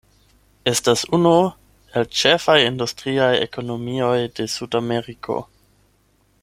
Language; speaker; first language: Esperanto; non-native, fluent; German